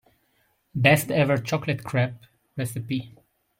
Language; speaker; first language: English; native; English